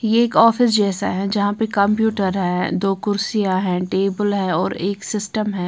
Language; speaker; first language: Hindi; non-native, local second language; Punjabi